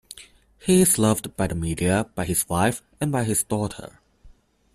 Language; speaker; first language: English; non-native, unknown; Chinese